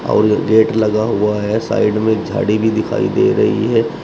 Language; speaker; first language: Hindi; native; Hindi